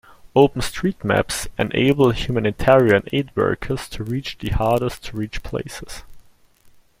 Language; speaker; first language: English; non-native, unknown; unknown